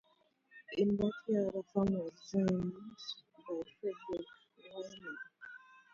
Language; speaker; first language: English; native; English